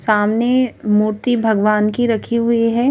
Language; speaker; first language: Hindi; native; Hindi